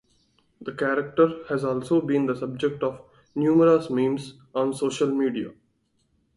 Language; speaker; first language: English; non-native, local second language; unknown